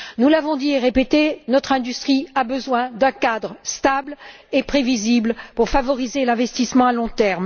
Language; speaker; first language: French; native; French